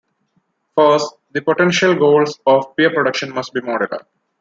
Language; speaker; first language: English; non-native, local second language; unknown